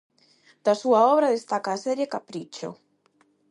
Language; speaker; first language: Galician; non-native, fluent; Spanish